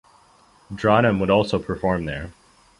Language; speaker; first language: English; native; English